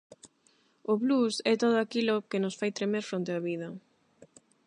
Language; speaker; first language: Galician; non-native, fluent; Spanish